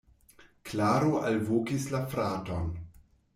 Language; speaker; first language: Esperanto; non-native, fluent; German